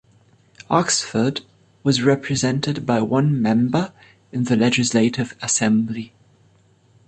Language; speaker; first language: English; non-native, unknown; German